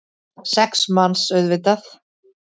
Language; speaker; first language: Icelandic; native; Icelandic